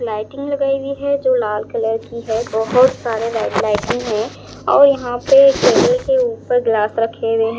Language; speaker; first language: Hindi; non-native, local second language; Punjabi